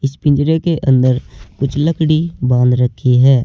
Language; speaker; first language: Hindi; native; Hindi